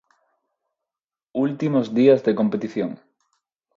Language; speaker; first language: Galician; non-native, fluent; Spanish